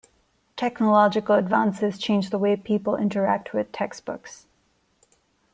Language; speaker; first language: English; non-native, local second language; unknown